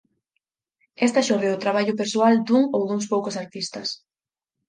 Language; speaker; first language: Galician; native; Galician